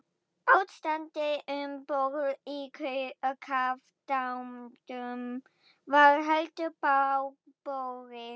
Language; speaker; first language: Icelandic; non-native, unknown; German